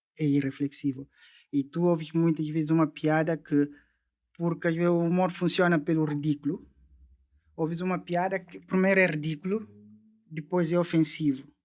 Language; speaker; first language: Portuguese; non-native, local second language; Upper Guinea Crioulo